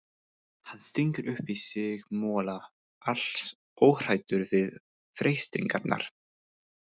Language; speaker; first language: Icelandic; non-native, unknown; English